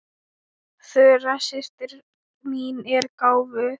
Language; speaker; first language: Icelandic; non-native, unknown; Thai